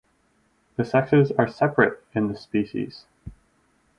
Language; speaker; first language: English; native; English